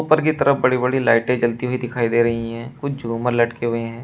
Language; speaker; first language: Hindi; native; Hindi